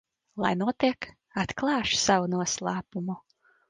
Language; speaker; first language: Latvian; early bilingual, heritage; Latvian